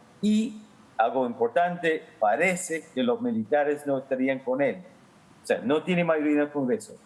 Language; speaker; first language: Spanish; non-native, fluent; English